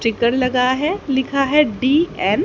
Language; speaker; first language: Hindi; native; Hindi